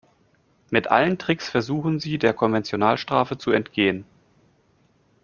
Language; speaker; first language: German; native; German